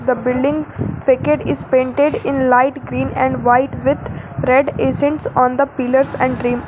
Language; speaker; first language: English; non-native, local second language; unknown